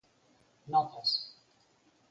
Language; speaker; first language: Galician; native; Galician